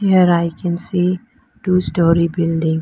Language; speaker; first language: English; non-native, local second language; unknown